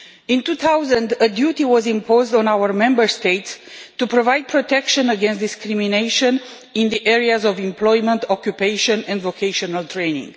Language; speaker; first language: English; non-native, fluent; Romanian